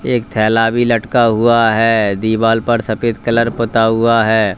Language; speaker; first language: Hindi; native; Hindi